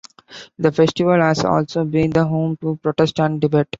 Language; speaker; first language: English; non-native, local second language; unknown